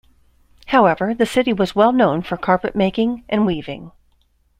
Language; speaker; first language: English; native; English